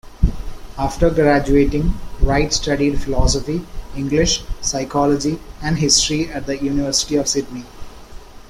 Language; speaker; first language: English; non-native, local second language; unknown